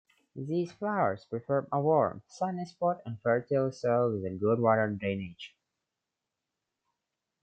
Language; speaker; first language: English; non-native, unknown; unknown